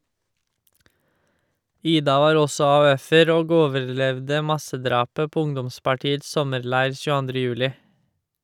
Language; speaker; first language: Norwegian; native; Norwegian